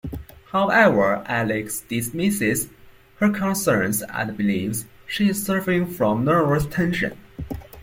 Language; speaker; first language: English; non-native, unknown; Chinese